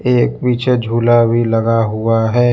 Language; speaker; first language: Hindi; native; Hindi